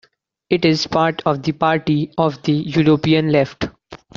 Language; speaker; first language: English; non-native, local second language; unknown